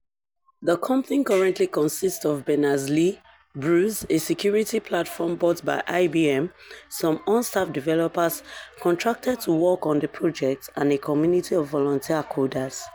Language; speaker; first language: English; non-native, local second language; Yoruba